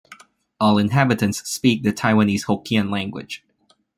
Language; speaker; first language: English; non-native, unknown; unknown